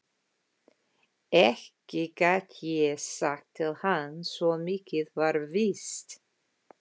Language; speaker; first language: Icelandic; non-native, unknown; English